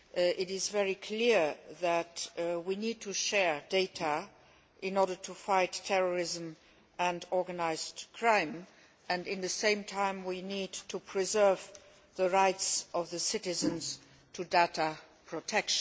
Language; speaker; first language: English; non-native, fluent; Luxembourgish